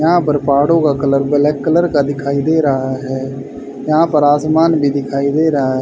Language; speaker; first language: Hindi; native; Hindi